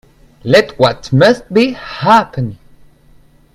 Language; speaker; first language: English; non-native, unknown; French